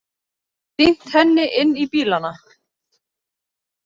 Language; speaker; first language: Icelandic; native; Icelandic